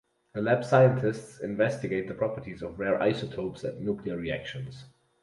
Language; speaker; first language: English; non-native, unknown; German